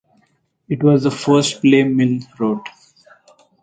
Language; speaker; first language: English; non-native, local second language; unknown